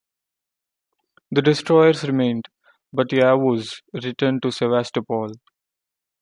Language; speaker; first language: English; non-native, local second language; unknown